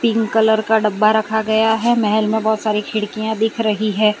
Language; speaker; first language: Hindi; non-native, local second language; Gujarati